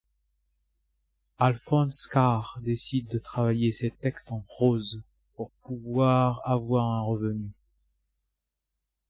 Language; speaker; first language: French; native; French